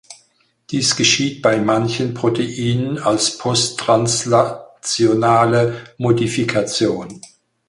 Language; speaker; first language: German; native; German